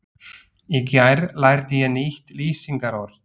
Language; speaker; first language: Icelandic; non-native, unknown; Slovak